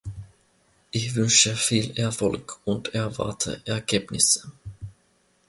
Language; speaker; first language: German; non-native, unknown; Finnish